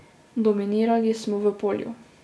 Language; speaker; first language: Slovenian; native; Slovenian